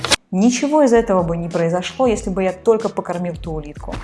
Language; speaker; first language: Russian; native; Russian